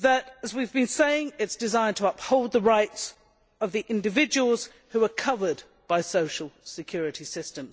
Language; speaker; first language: English; native; English